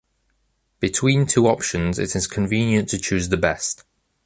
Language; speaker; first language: English; native; English